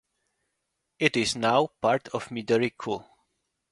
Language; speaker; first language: English; non-native, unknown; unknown